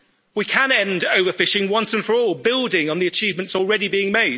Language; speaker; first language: English; native; English